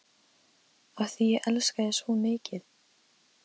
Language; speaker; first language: Icelandic; non-native, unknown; Polish